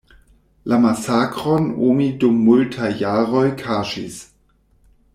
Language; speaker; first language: Esperanto; non-native, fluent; German